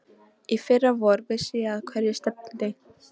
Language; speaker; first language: Icelandic; non-native, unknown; Polish